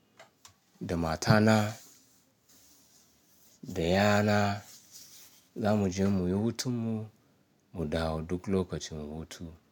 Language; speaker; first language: Hausa; non-native, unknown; Yoruba